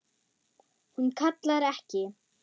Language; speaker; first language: Icelandic; non-native, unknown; German